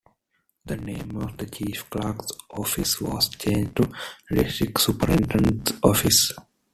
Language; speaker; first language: English; non-native, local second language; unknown